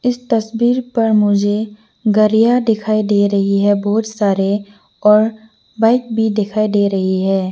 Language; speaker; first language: Hindi; non-native, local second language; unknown